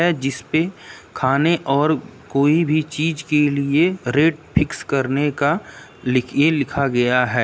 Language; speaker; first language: Hindi; native; Hindi